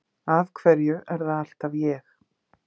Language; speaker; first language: Icelandic; native; Icelandic